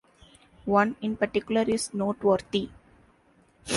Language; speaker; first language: English; non-native, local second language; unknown